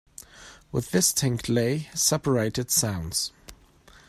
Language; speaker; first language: English; non-native, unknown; German